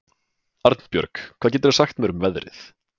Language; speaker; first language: Icelandic; native; Icelandic